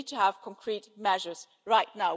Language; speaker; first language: English; non-native, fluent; German